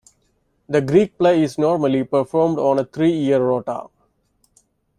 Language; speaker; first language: English; non-native, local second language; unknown